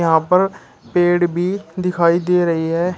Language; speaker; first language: Hindi; native; Hindi